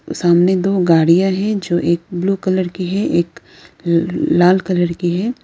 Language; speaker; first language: Hindi; non-native, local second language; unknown